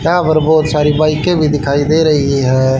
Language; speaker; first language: Hindi; native; Hindi